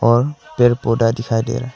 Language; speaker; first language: Hindi; non-native, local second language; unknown